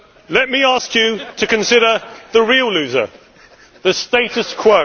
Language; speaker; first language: English; native; English